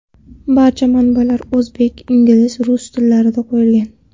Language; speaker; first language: Uzbek; non-native, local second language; Kara-Kalpak